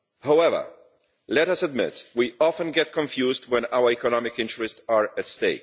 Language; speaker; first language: English; non-native, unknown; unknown